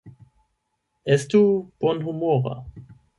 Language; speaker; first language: Esperanto; non-native, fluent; German